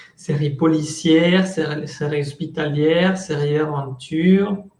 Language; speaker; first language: French; non-native, fluent; Spanish